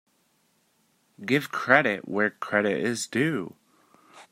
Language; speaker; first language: English; native; English